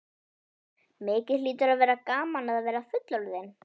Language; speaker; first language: Icelandic; native; Icelandic